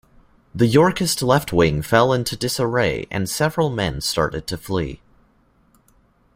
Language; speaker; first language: English; native; English